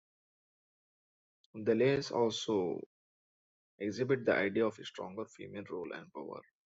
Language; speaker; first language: English; non-native, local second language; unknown